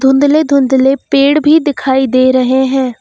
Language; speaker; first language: Hindi; native; Hindi